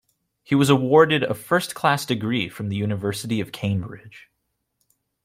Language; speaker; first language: English; native; English